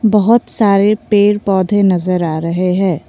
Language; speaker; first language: Hindi; non-native, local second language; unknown